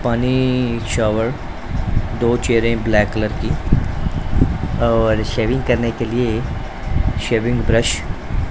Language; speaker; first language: Hindi; non-native, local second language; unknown